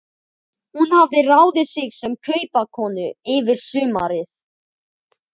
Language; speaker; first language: Icelandic; native; Icelandic